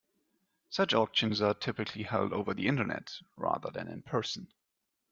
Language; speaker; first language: English; non-native, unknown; German